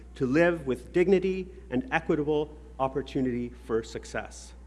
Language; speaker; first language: English; native; English